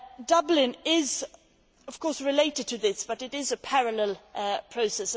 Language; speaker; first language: English; non-native, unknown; Swedish